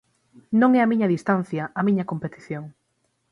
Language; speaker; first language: Galician; native; Galician